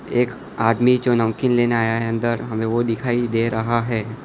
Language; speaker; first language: Hindi; non-native, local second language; Gujarati